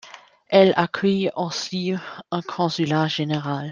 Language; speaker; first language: French; non-native, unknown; German